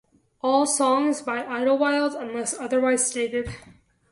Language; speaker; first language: English; native; English